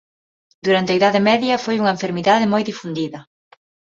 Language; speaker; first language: Galician; non-native, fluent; Spanish